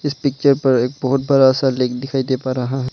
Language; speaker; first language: Hindi; non-native, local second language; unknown